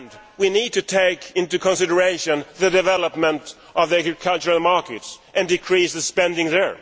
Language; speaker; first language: English; non-native, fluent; Swedish